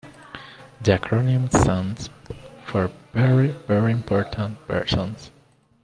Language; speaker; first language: English; non-native, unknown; Spanish